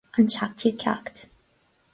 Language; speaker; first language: Irish; non-native, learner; English